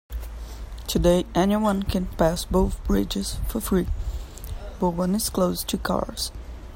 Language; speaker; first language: English; native; English